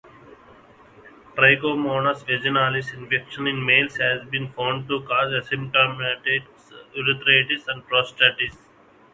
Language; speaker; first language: English; non-native, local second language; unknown